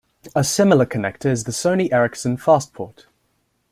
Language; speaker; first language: English; native; English